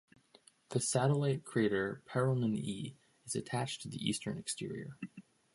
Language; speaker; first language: English; native; English